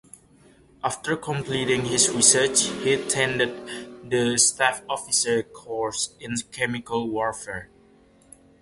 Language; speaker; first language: English; non-native, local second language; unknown